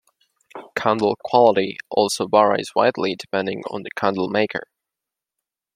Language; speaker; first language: English; non-native, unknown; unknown